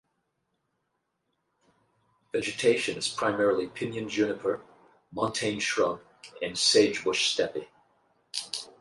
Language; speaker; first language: English; native; English